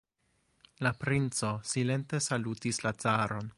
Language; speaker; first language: Esperanto; non-native, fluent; English